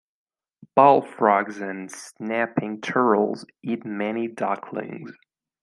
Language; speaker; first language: English; non-native, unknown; Spanish